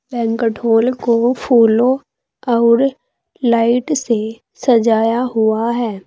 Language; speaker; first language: Hindi; native; Hindi